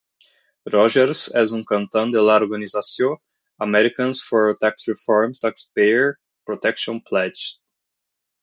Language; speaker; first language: Catalan; non-native, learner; Portuguese